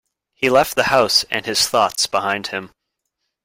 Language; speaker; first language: English; native; English